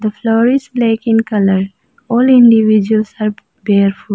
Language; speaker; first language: English; non-native, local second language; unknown